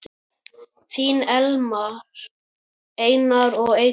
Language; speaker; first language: Icelandic; native; Icelandic